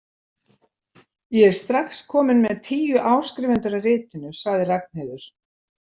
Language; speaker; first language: Icelandic; native; Icelandic